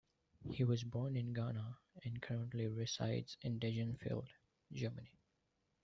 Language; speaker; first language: English; non-native, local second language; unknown